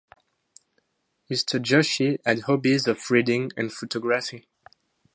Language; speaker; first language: English; non-native, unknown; French